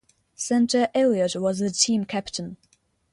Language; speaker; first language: English; non-native, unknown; Russian